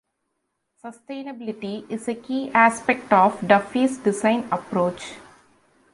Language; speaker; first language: English; non-native, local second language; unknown